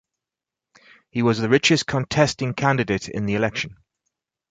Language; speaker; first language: English; native; English